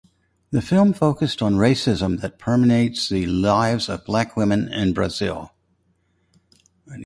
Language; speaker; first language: English; native; English